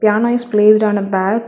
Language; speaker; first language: English; non-native, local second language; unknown